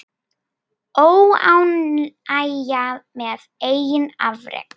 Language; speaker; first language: Icelandic; native; Icelandic